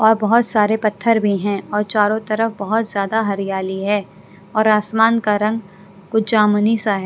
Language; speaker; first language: Hindi; non-native, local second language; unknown